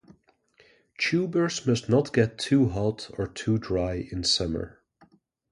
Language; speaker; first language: English; non-native, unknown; Dutch